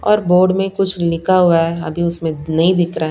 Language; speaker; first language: Hindi; non-native, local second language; Punjabi